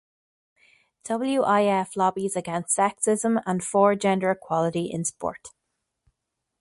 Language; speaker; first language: English; native; English